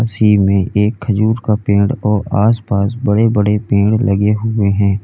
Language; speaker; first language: Hindi; native; Hindi